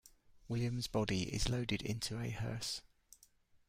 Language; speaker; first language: English; native; English